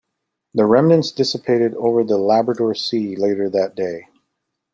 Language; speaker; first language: English; native; English